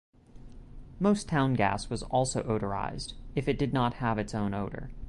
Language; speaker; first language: English; native; English